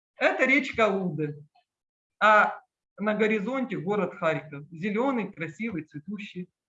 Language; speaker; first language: Russian; native; Russian